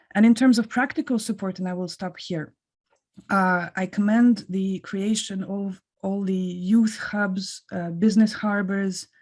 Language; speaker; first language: English; non-native, fluent; French